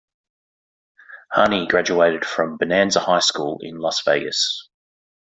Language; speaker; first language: English; native; English